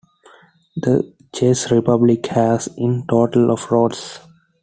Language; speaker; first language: English; non-native, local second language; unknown